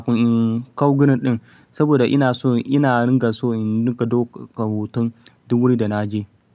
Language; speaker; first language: Hausa; non-native, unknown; Yoruba